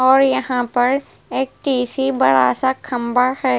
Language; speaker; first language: Hindi; non-native, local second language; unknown